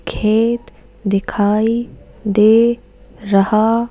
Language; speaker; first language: Hindi; native; Hindi